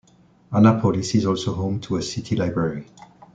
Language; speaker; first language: English; non-native, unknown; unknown